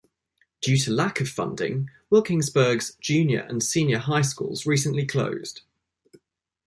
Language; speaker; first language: English; native; English